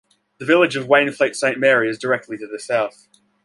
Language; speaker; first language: English; native; English